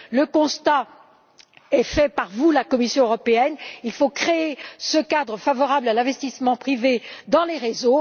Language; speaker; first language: French; native; French